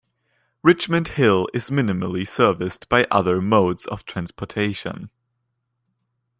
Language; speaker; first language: English; non-native, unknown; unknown